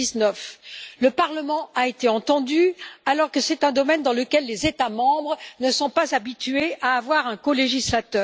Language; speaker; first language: French; native; French